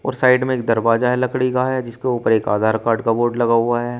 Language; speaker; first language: Hindi; native; Hindi